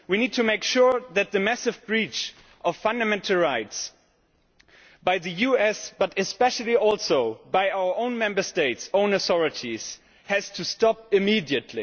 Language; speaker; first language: English; non-native, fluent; German